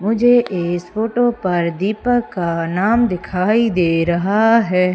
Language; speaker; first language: Hindi; native; Hindi